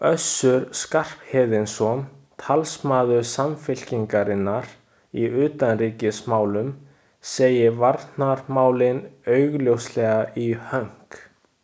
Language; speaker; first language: Icelandic; non-native, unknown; Chinese